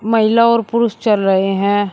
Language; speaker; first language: Hindi; native; Hindi